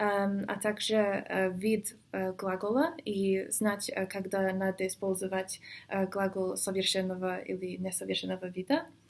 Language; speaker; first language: Russian; non-native, fluent; English